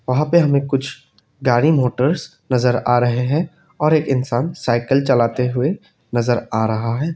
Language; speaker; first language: Hindi; non-native, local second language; Assamese